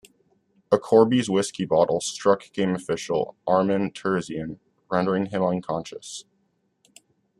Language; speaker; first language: English; native; English